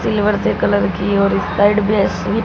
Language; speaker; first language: Hindi; non-native, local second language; Punjabi